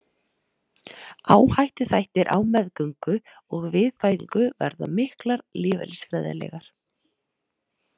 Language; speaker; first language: Icelandic; native; Icelandic